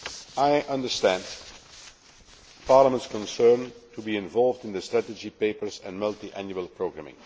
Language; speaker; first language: English; non-native, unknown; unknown